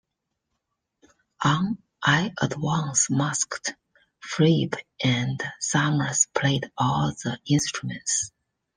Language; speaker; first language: English; non-native, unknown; Chinese